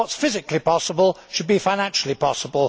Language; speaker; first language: English; native; English